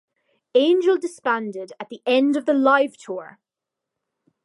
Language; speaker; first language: English; native; English